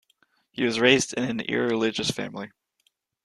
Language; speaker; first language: English; native; English